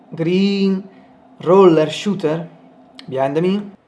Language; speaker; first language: English; non-native, learner; Italian